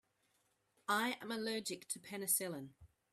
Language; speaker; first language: English; native; English